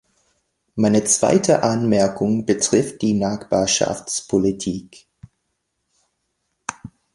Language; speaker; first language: German; non-native, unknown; English